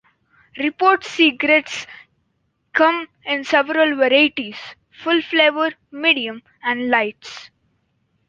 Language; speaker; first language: English; non-native, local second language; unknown